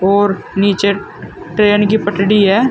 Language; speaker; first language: Hindi; native; Hindi